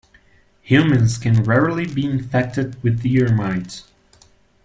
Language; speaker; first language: English; non-native, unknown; Portuguese